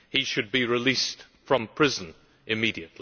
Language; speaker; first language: English; native; English